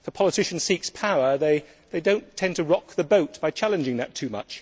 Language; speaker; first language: English; native; English